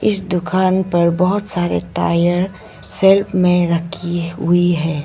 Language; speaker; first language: Hindi; non-native, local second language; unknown